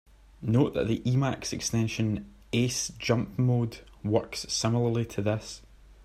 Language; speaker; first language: English; native; English